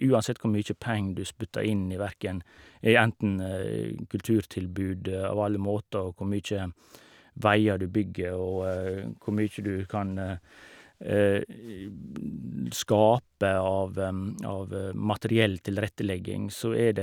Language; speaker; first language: Norwegian; native; Norwegian